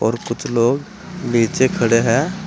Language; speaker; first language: Hindi; native; Hindi